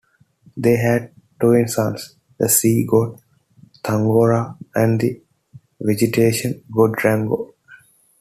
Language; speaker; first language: English; non-native, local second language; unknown